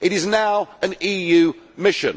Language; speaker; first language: English; native; English